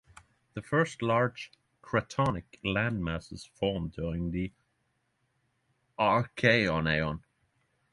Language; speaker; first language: English; non-native, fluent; Norwegian